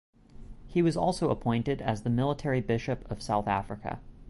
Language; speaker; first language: English; native; English